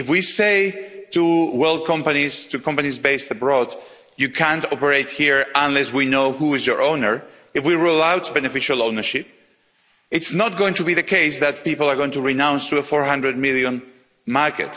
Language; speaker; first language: English; non-native, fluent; Spanish